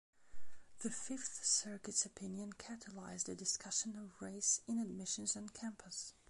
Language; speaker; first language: English; non-native, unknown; Belarusian